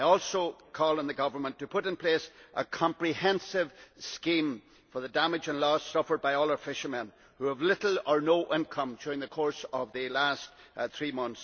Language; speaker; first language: English; native; English